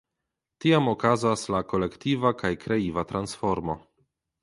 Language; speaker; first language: Esperanto; non-native, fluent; Polish